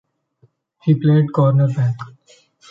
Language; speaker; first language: English; non-native, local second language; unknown